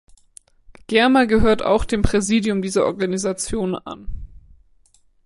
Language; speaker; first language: German; native; German